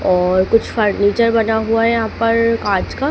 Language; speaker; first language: Hindi; native; Hindi